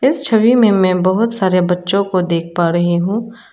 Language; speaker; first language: Hindi; non-native, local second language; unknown